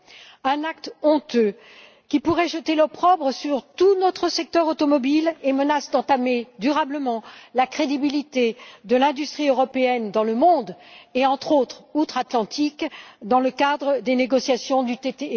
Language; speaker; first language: French; native; French